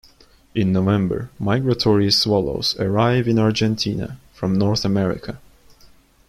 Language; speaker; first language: English; non-native, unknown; Turkish